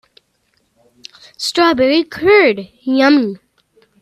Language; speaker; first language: English; native; English